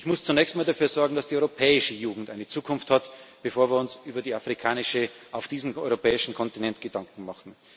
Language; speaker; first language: German; native; German